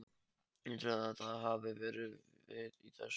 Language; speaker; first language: Icelandic; non-native, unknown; Polish